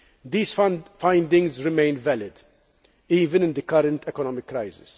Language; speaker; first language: English; non-native, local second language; Maltese